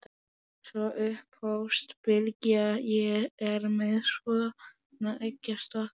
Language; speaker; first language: Icelandic; non-native, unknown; Polish